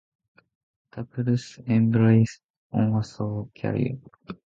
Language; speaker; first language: English; non-native, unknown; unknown